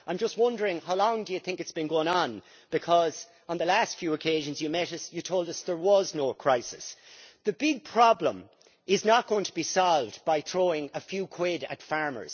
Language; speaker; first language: English; native; English